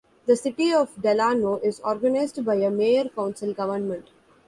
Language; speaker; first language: English; non-native, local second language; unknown